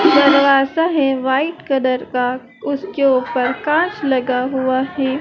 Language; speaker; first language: Hindi; native; Hindi